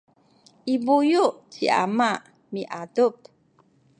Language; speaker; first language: Sakizaya; non-native, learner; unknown